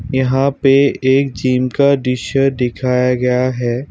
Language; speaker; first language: Hindi; non-native, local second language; Assamese